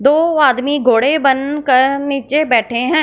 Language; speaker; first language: Hindi; non-native, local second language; Punjabi